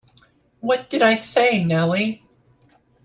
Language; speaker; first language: English; native; English